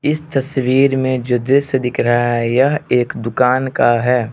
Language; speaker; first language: Hindi; non-native, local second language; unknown